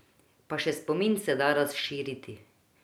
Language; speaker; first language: Slovenian; non-native, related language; Croatian